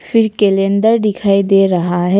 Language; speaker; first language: Hindi; non-native, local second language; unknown